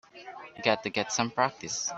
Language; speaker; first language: English; non-native, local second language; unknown